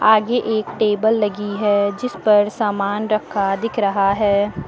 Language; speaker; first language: Hindi; native; Hindi